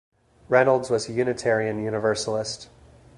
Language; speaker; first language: English; native; English